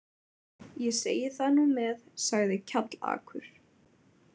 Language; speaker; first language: Icelandic; native; Icelandic